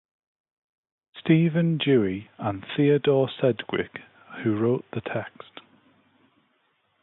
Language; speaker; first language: English; native; English